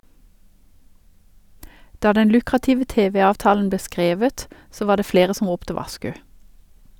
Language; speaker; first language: Norwegian; native; Norwegian